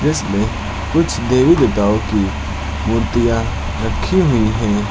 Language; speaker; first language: Hindi; native; Hindi